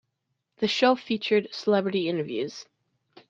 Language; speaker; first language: English; native; English